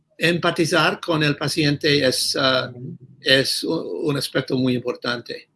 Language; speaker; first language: Spanish; non-native, fluent; English